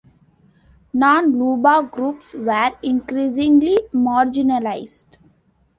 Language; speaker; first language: English; non-native, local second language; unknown